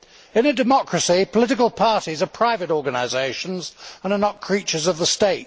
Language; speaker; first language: English; native; English